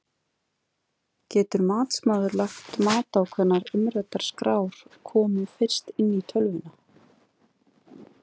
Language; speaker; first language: Icelandic; native; Icelandic